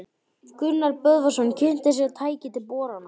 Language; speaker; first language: Icelandic; native; Icelandic